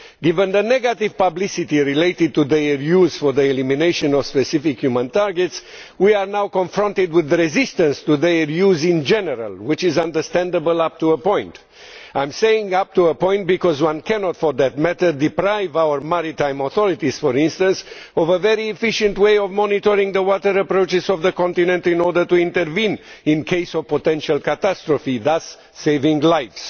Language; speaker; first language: English; non-native, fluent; Romanian